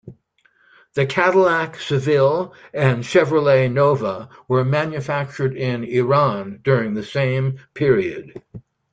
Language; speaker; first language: English; native; English